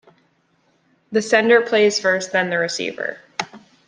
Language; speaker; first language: English; native; English